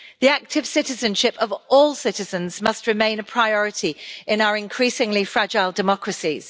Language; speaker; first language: English; native; English